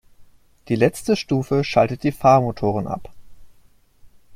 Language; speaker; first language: German; native; German